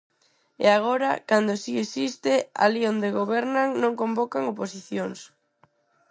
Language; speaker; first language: Galician; non-native, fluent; Spanish